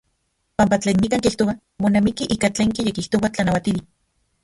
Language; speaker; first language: Central Puebla Nahuatl; non-native, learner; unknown